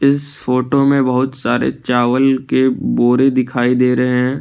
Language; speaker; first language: Hindi; non-native, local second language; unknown